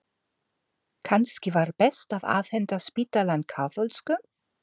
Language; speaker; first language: Icelandic; non-native, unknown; German